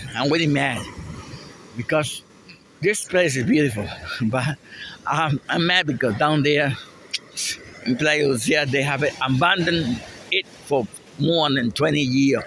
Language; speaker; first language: English; non-native, learner; Spanish